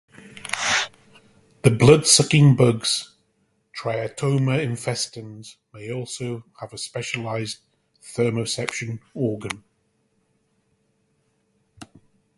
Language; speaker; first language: English; native; English